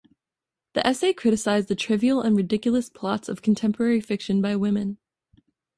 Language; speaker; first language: English; native; English